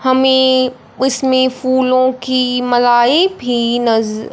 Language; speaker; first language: Hindi; non-native, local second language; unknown